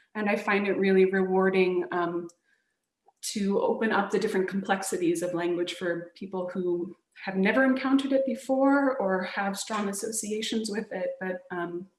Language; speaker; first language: English; native; English